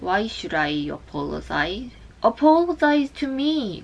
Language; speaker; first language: English; non-native, learner; Korean